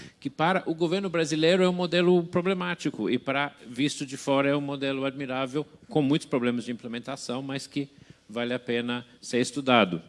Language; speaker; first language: Portuguese; non-native, fluent; English